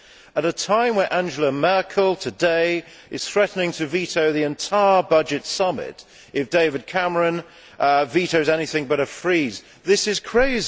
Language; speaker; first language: English; native; English